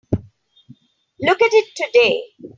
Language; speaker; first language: English; non-native, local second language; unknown